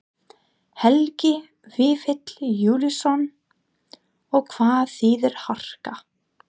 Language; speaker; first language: Icelandic; non-native, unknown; English